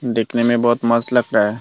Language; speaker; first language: Hindi; non-native, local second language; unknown